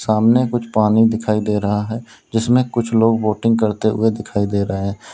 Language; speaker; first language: Hindi; native; Hindi